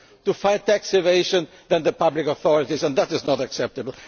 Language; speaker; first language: English; non-native, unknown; German